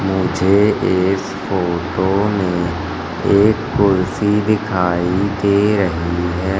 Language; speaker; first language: Hindi; native; Hindi